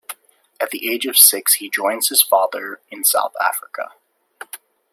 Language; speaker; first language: English; native; English